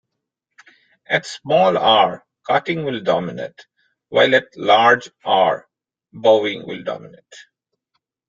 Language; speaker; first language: English; non-native, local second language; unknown